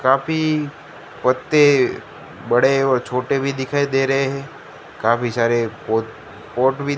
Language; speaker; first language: Hindi; non-native, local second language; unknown